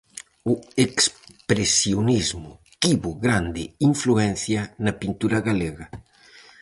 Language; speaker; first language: Galician; native; Galician